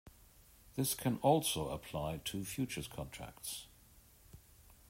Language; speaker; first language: English; native; English